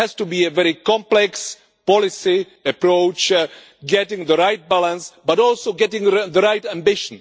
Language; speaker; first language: English; non-native, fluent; Czech